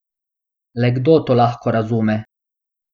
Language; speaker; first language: Slovenian; non-native, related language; Bosnian